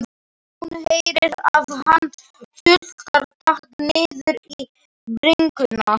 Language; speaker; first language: Icelandic; non-native, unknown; Slovak